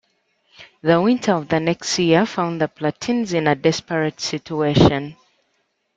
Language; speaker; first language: English; native; English